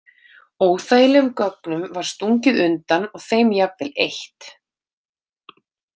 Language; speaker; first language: Icelandic; native; Icelandic